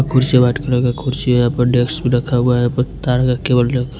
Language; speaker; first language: Hindi; non-native, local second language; Bhojpuri